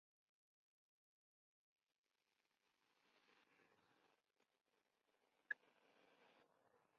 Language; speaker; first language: English; non-native, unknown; Spanish